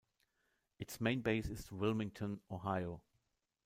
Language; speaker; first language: English; non-native, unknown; German